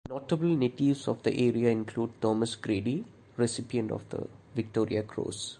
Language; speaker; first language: English; non-native, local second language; Malayalam